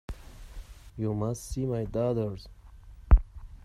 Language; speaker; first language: English; non-native, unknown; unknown